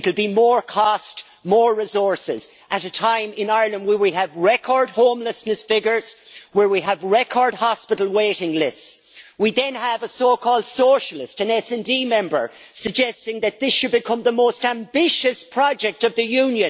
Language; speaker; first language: English; native; English